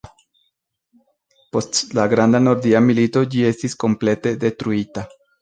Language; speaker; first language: Esperanto; non-native, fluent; Spanish